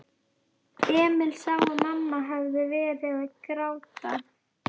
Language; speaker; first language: Icelandic; native; Icelandic